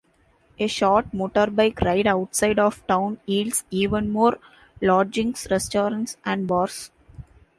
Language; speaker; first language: English; non-native, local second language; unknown